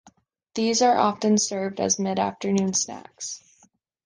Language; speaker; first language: English; native; English